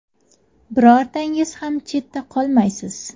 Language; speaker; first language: Uzbek; native; Uzbek